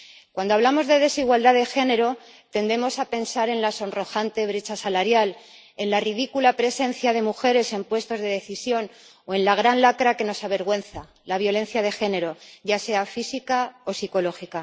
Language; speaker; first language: Spanish; native; Spanish